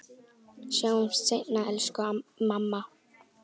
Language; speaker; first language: Icelandic; native; Icelandic